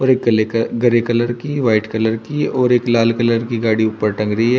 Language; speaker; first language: Hindi; native; Hindi